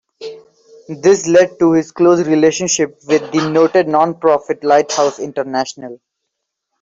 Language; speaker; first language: English; non-native, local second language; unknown